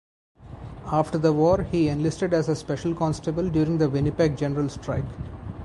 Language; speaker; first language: English; non-native, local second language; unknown